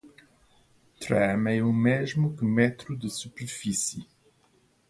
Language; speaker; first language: Portuguese; non-native, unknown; English